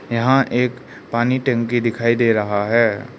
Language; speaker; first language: Hindi; non-native, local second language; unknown